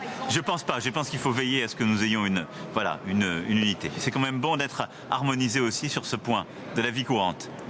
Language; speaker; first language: French; native; French